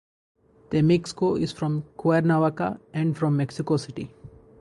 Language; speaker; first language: English; non-native, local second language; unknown